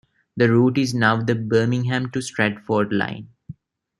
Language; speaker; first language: English; non-native, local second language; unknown